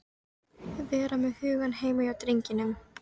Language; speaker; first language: Icelandic; native; Icelandic